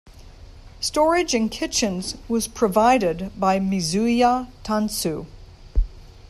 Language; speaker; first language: English; native; English